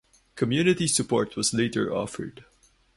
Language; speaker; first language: English; non-native, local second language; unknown